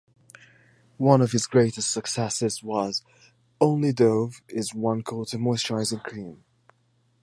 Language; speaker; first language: English; native; English